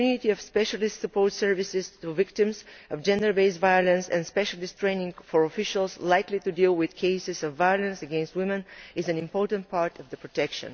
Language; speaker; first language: English; non-native, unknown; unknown